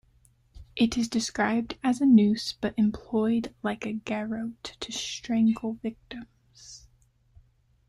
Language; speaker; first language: English; native; English